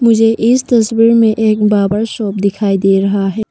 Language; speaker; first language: Hindi; non-native, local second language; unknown